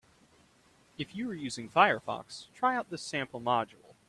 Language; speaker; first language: English; native; English